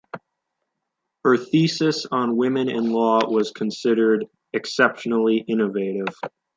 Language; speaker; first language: English; native; English